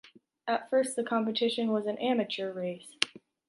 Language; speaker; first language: English; native; English